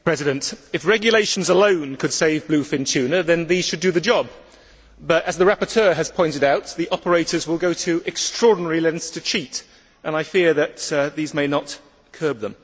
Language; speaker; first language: English; native; English